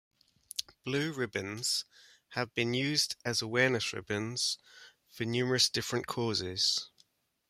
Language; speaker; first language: English; native; English